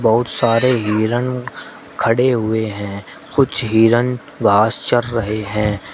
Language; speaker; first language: Hindi; native; Hindi